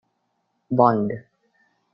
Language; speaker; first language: English; non-native, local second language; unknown